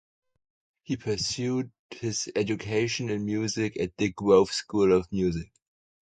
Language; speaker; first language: English; non-native, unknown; German